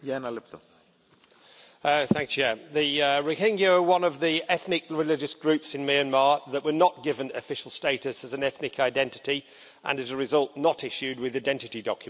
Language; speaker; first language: English; native; English